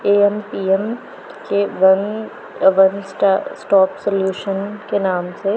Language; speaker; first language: Hindi; non-native, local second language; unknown